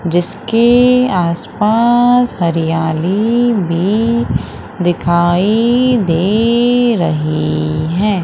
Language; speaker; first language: Hindi; native; Hindi